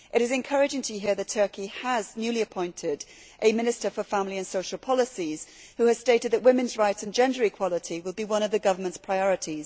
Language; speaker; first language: English; native; English